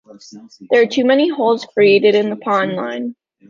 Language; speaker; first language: English; native; English